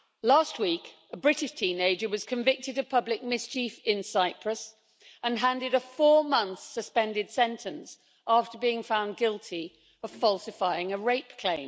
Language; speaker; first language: English; native; English